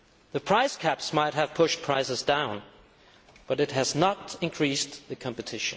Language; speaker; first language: English; non-native, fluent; Danish